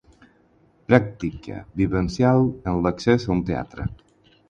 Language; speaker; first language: Catalan; non-native, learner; Spanish